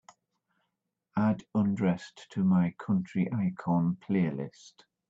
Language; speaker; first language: English; native; English